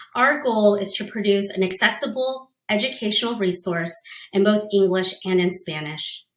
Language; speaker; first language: English; early bilingual, other home language; Spanish